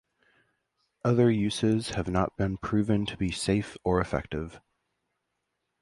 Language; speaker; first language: English; native; English